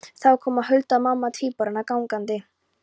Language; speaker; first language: Icelandic; non-native, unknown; Polish